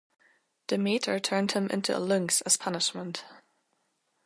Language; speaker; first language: English; non-native, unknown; German